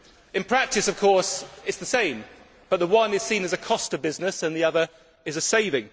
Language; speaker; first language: English; native; English